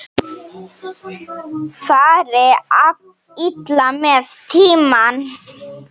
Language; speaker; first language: Icelandic; non-native, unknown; Slovenian